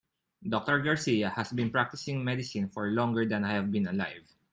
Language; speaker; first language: English; non-native, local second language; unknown